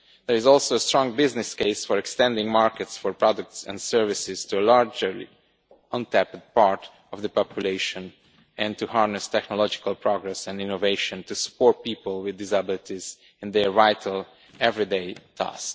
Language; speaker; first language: English; non-native, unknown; Romanian